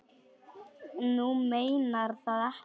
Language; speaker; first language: Icelandic; non-native, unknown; Polish